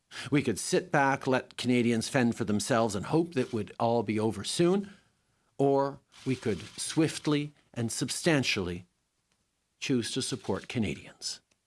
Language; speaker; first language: English; native; English